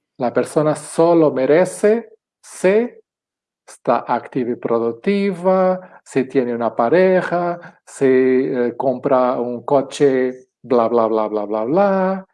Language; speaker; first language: Spanish; non-native, related language; Portuguese